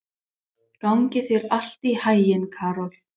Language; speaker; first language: Icelandic; non-native, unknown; English